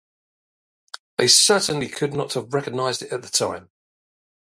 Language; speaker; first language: English; native; English